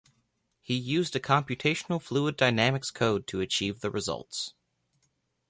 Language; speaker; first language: English; native; English